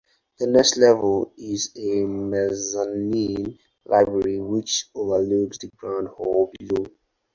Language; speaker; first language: English; non-native, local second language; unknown